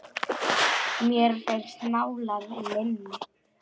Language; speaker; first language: Icelandic; non-native, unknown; Polish